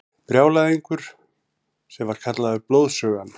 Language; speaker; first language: Icelandic; native; Icelandic